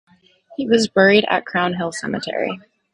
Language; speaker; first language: English; native; English